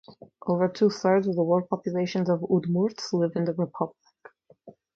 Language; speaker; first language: English; non-native, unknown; Russian